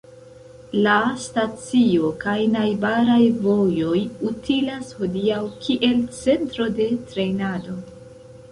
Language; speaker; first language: Esperanto; non-native, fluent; Central Kurdish